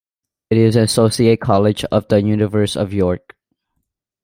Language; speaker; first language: English; non-native, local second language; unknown